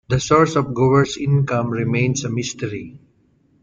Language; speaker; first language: English; non-native, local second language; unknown